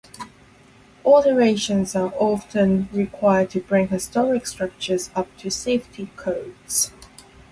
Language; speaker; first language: English; non-native, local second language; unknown